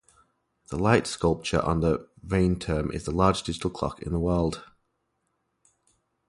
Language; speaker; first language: English; native; English